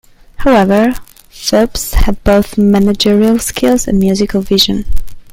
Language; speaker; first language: English; native; English